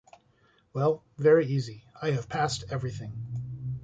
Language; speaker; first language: English; native; English